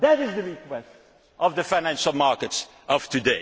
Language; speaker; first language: English; non-native, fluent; Dutch